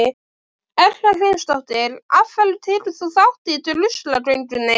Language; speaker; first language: Icelandic; native; Icelandic